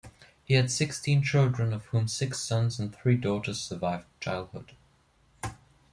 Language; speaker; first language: English; non-native, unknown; German